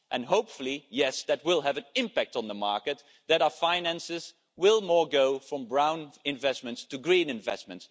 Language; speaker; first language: English; non-native, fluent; Dutch